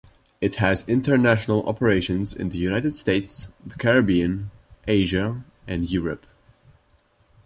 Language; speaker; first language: English; non-native, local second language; Maltese